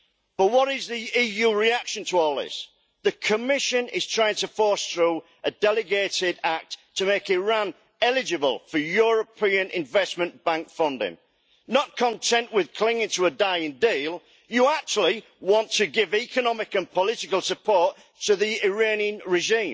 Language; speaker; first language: English; native; English